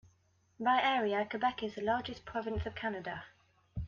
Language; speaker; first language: English; native; English